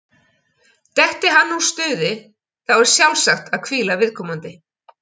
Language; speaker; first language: Icelandic; native; Icelandic